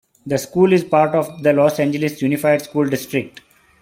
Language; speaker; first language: English; non-native, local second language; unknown